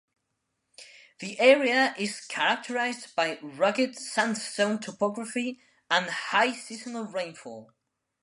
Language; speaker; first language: English; non-native, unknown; Spanish